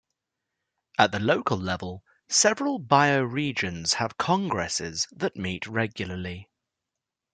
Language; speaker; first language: English; native; English